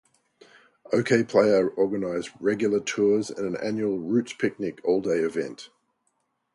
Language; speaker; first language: English; native; English